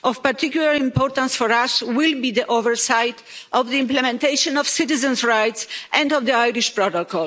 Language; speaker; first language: English; non-native, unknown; Polish